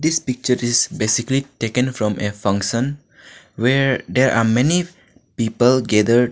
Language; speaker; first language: English; non-native, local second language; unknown